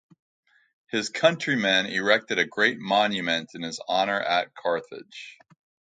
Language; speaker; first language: English; native; English